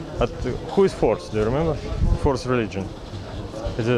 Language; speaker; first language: English; non-native, learner; Russian